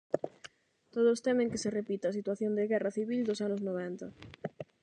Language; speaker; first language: Galician; non-native, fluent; Spanish